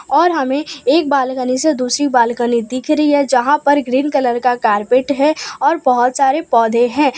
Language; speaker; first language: Hindi; non-native, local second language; Gujarati